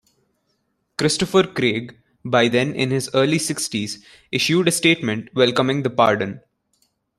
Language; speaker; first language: English; non-native, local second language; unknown